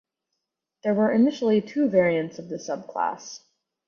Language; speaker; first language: English; native; English